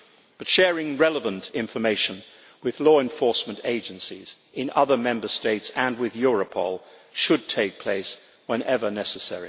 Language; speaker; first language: English; native; English